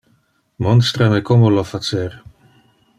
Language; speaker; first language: Interlingua; non-native, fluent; Dutch